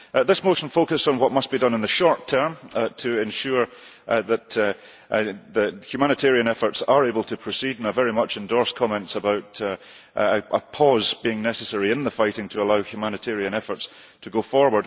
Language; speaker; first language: English; early bilingual, heritage; English